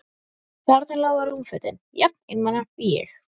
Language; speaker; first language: Icelandic; native; Icelandic